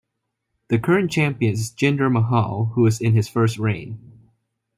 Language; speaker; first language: English; non-native, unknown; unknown